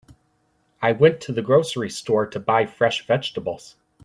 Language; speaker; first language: English; native; English